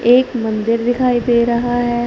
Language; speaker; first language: Hindi; non-native, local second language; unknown